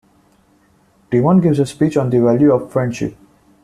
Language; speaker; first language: English; non-native, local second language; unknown